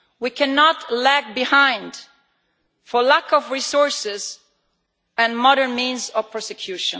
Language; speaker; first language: English; non-native, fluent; Italian